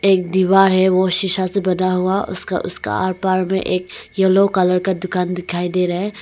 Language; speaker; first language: Hindi; non-native, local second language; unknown